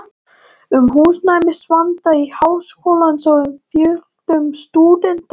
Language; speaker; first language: Icelandic; non-native, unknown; Latvian